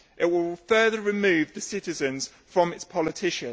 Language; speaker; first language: English; native; English